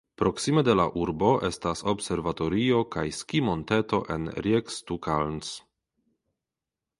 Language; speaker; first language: Esperanto; non-native, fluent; Polish